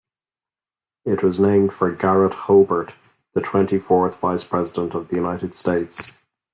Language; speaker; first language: English; native; English